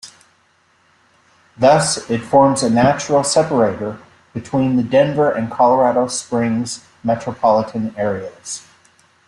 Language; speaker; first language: English; native; English